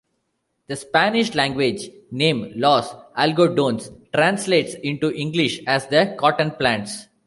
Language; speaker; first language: English; non-native, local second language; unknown